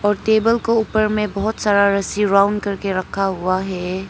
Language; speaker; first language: Hindi; non-native, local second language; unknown